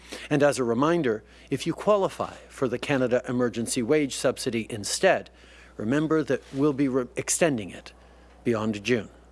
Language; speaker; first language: English; early bilingual, other home language; French